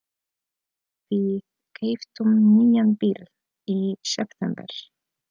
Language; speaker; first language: Icelandic; non-native, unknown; Polish